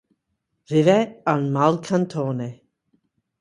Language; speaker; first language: Italian; non-native, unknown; English